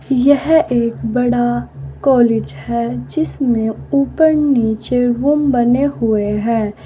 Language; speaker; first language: Hindi; native; Hindi